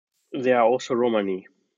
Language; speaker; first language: English; non-native, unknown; German